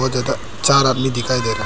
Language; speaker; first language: Hindi; non-native, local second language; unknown